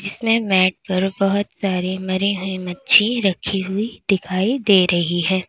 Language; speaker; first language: Hindi; native; Hindi